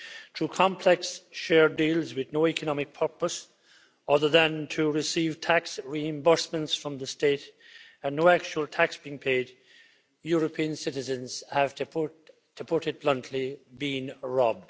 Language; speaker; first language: English; native; English